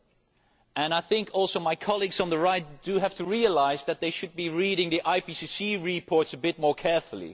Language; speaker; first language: English; non-native, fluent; Dutch